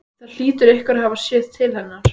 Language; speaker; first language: Icelandic; native; Icelandic